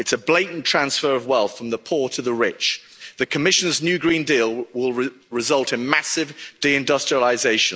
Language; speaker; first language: English; native; English